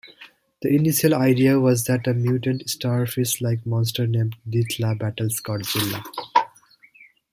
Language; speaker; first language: English; native; English